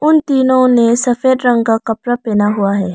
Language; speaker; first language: Hindi; non-native, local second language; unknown